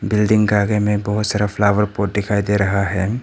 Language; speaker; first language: Hindi; non-native, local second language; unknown